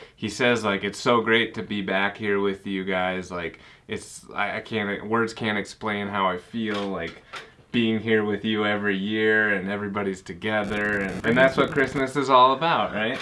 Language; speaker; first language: English; native; English